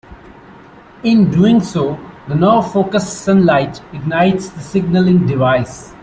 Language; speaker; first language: English; non-native, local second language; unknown